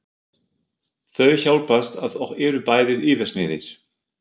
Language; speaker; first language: Icelandic; non-native, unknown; German